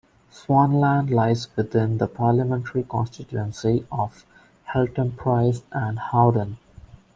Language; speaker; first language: English; non-native, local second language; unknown